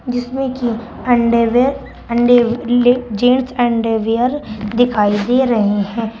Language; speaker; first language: Hindi; native; Hindi